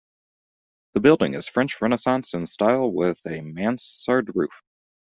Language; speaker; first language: English; native; English